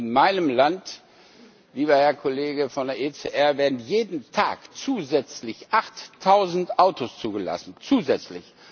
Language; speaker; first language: German; non-native, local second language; Luxembourgish